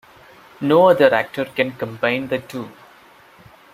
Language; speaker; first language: English; non-native, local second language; Malayalam